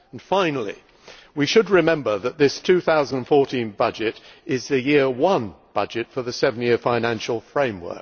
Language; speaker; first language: English; native; English